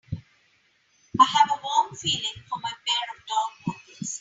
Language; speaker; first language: English; non-native, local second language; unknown